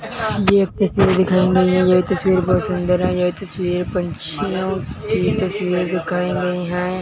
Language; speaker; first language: Hindi; non-native, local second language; Punjabi